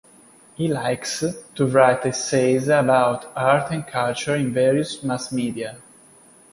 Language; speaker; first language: English; non-native, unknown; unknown